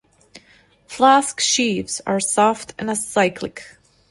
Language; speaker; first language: English; non-native, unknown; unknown